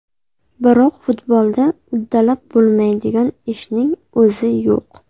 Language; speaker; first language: Uzbek; native; Uzbek